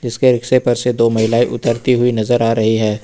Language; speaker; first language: Hindi; native; Hindi